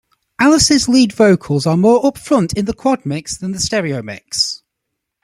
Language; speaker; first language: English; native; English